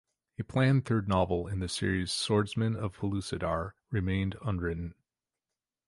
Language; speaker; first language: English; native; English